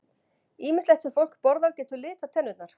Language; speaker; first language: Icelandic; native; Icelandic